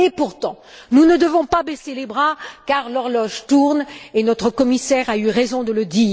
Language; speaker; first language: French; native; French